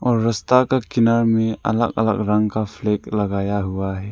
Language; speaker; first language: Hindi; non-native, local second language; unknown